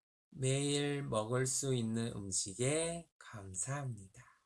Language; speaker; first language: Korean; native; Korean